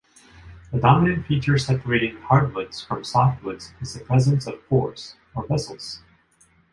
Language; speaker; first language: English; non-native, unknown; Japanese